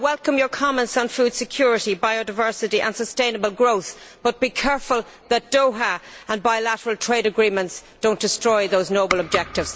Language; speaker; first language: English; native; English